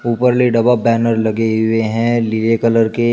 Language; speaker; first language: Hindi; native; Hindi